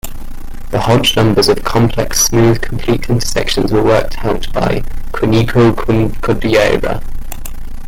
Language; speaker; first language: English; native; English